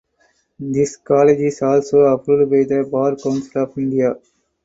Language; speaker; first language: English; non-native, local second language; Tamil